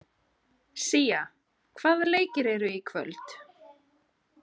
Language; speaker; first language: Icelandic; native; Icelandic